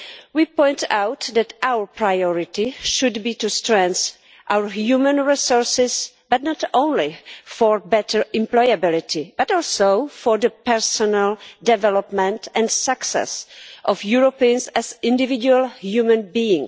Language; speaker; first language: English; non-native, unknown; Czech